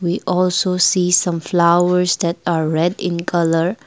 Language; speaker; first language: English; non-native, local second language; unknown